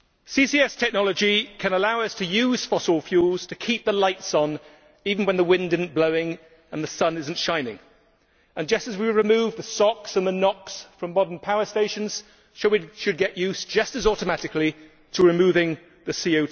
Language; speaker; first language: English; native; English